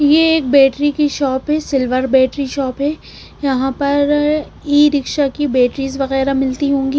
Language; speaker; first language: Hindi; non-native, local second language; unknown